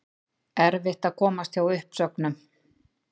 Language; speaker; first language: Icelandic; native; Icelandic